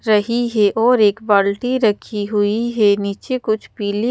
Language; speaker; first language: Hindi; native; Hindi